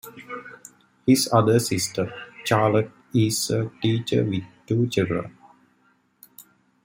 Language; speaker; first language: English; native; English